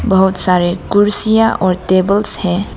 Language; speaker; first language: Hindi; non-native, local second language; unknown